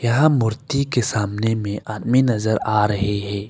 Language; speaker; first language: Hindi; early bilingual, other home language; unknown